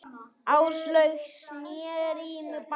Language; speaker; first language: Icelandic; native; Icelandic